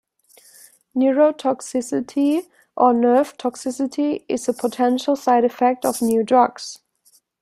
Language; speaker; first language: English; non-native, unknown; German